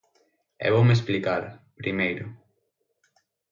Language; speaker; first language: Galician; native; Galician